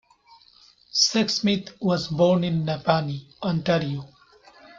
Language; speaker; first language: English; non-native, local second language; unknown